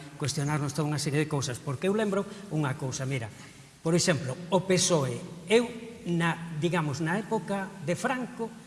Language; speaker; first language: Galician; early bilingual, other home language; Spanish